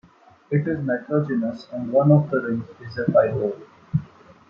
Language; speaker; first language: English; non-native, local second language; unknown